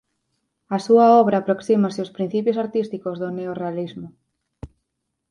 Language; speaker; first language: Galician; native; Galician